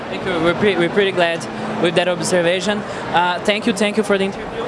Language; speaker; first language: English; non-native, learner; Portuguese